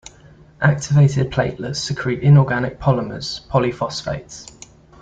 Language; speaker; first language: English; native; English